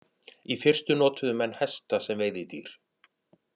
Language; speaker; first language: Icelandic; native; Icelandic